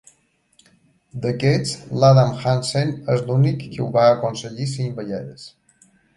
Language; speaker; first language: Catalan; native; Catalan